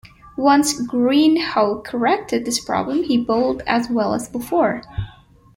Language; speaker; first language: English; non-native, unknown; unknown